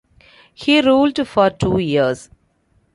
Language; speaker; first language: English; non-native, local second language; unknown